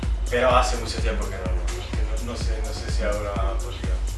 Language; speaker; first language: Spanish; non-native, related language; Italian